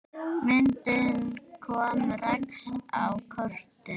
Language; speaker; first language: Icelandic; native; Icelandic